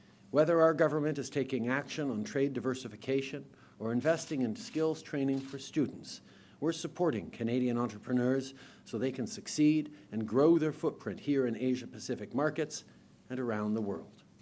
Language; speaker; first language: English; native; English